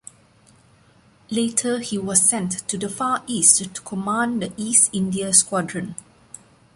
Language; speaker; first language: English; non-native, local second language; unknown